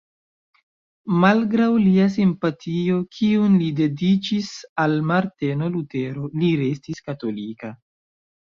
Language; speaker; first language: Esperanto; non-native, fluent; Chinese